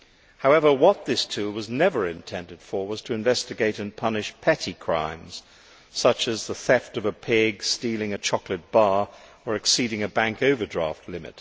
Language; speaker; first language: English; native; English